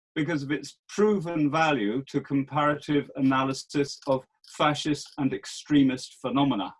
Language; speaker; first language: English; native; English